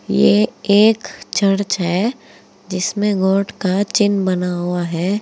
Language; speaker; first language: Hindi; native; Hindi